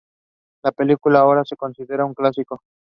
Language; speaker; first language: English; non-native, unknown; Spanish